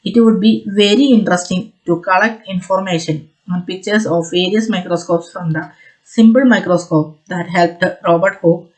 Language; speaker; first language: English; non-native, local second language; Malayalam